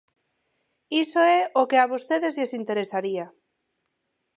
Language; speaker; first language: Galician; non-native, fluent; Spanish